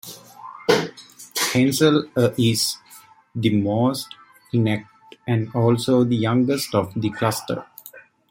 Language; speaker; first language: English; native; English